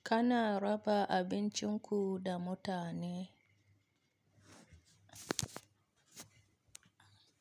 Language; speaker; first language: Hausa; native; Hausa